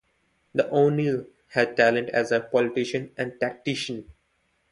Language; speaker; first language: English; non-native, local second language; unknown